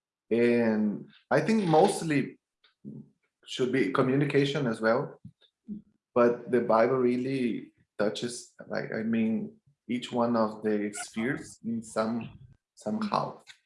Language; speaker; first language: English; non-native, fluent; Portuguese